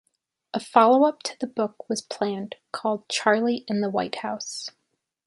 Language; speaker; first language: English; native; English